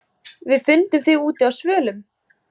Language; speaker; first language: Icelandic; native; Icelandic